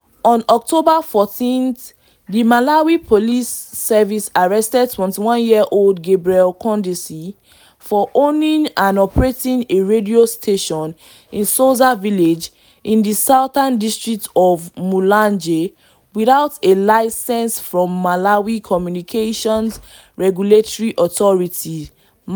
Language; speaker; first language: English; non-native, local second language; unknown